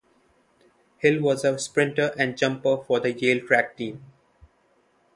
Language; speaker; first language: English; non-native, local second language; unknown